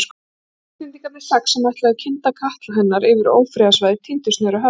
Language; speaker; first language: Icelandic; native; Icelandic